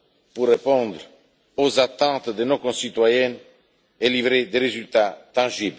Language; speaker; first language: French; non-native, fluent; Italian